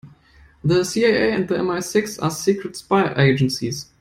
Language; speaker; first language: English; non-native, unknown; German